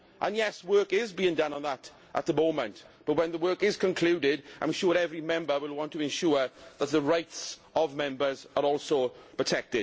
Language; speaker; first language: English; native; English